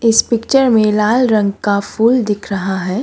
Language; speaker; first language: Hindi; non-native, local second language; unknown